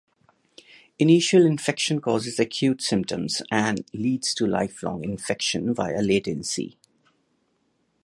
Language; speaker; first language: English; non-native, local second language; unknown